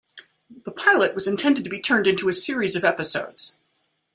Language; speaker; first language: English; native; English